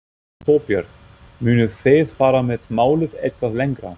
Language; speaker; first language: Icelandic; non-native, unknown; German